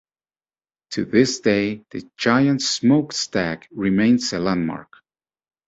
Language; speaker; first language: English; native; English